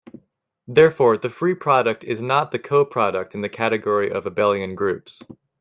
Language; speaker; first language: English; native; English